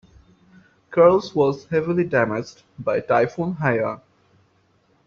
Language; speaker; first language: English; non-native, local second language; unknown